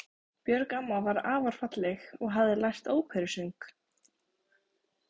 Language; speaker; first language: Icelandic; native; Icelandic